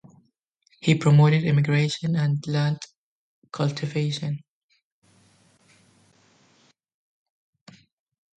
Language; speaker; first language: English; native; English